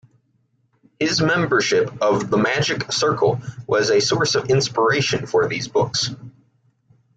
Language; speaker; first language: English; native; English